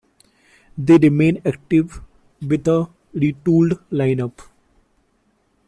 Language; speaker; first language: English; non-native, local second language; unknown